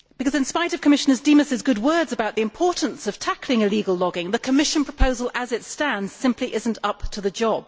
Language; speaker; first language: English; native; English